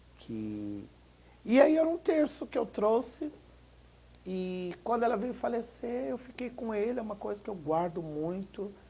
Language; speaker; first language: Portuguese; native; Portuguese